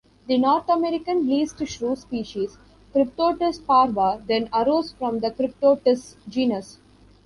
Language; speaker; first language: English; non-native, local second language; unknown